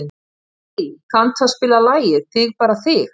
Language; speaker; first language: Icelandic; native; Icelandic